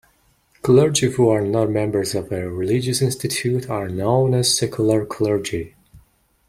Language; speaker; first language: English; non-native, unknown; Mongolian